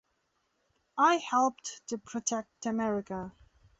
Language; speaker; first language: English; non-native, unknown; Belarusian